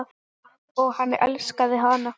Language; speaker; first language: Icelandic; non-native, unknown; English